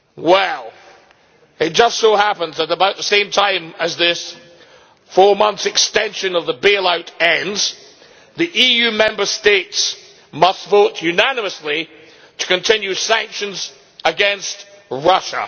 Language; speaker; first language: English; native; English